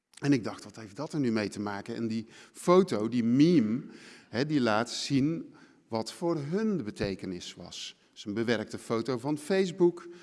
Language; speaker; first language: Dutch; native; Dutch